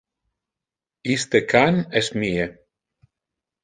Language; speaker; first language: Interlingua; non-native, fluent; Italian